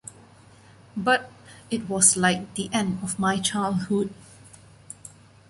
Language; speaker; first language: English; non-native, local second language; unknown